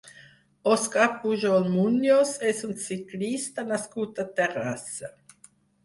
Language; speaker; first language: Catalan; non-native, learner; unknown